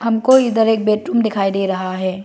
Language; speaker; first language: Hindi; non-native, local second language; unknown